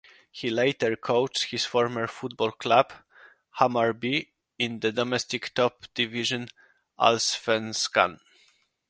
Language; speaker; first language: English; non-native, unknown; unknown